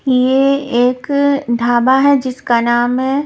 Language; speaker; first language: Hindi; non-native, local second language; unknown